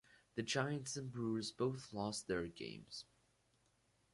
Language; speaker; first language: English; native; English